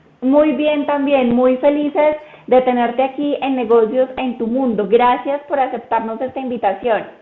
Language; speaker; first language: Spanish; native; Spanish